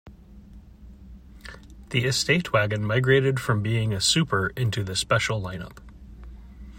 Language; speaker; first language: English; native; English